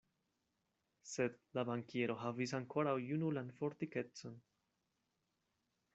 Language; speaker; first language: Esperanto; non-native, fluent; Spanish